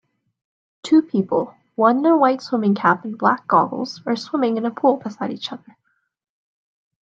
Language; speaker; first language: English; native; English